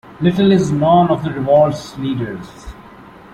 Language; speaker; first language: English; non-native, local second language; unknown